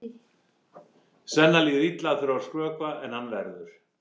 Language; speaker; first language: Icelandic; non-native, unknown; English